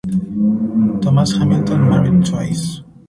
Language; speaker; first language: English; non-native, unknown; Spanish